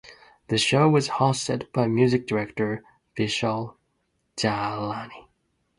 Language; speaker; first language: English; non-native, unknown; Japanese